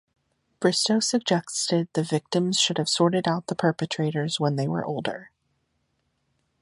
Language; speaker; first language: English; native; English